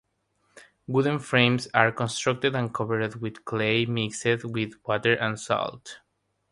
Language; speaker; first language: English; non-native, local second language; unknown